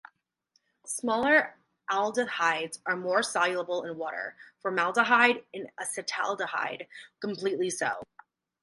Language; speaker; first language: English; native; English